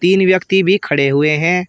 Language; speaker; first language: Hindi; native; Hindi